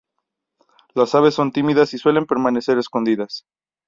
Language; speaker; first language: Spanish; native; Spanish